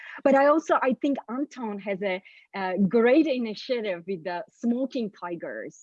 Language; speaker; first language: English; non-native, fluent; Bulgarian